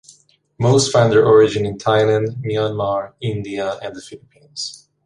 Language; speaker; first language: English; native; English